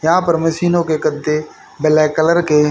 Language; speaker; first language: Hindi; native; Hindi